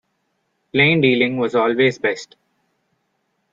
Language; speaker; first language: English; non-native, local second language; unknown